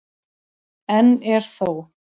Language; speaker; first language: Icelandic; native; Icelandic